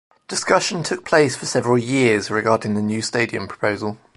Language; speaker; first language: English; native; English